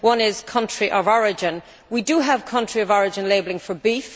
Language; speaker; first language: English; native; English